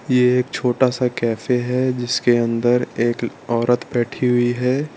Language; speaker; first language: Hindi; non-native, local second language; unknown